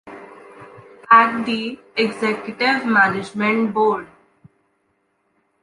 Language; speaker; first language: English; non-native, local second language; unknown